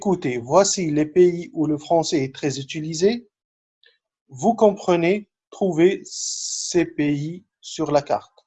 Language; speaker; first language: French; non-native, fluent; Arabic